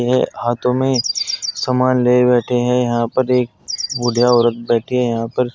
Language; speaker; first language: Hindi; native; Hindi